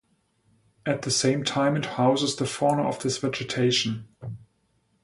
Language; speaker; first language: English; non-native, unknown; German